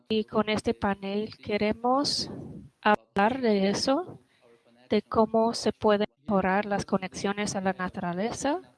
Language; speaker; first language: Spanish; non-native, related language; Portuguese